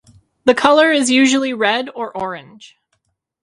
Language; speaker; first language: English; native; English